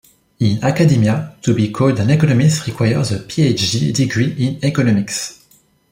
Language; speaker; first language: English; non-native, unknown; French